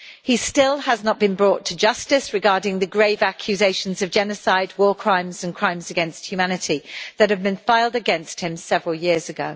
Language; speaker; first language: English; native; English